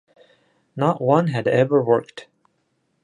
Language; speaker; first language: English; non-native, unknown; Japanese